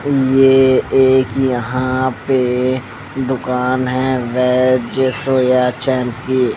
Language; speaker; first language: Hindi; non-native, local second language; Punjabi